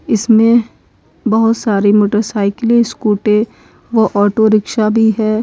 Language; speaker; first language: Hindi; native; Hindi